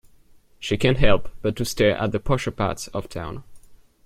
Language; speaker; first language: English; non-native, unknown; French